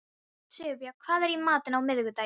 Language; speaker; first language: Icelandic; non-native, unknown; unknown